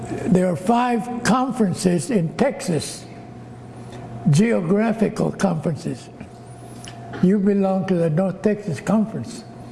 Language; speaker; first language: English; early bilingual, other home language; Spanish